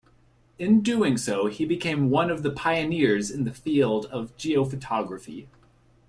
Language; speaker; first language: English; native; English